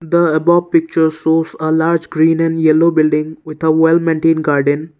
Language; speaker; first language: English; non-native, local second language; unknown